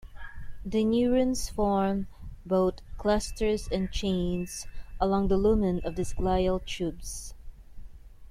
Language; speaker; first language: English; non-native, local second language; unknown